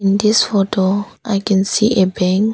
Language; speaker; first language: English; non-native, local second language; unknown